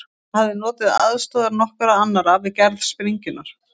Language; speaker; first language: Icelandic; native; Icelandic